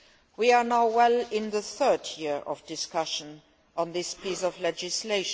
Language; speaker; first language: English; non-native, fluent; Luxembourgish